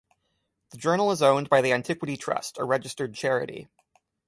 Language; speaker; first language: English; native; English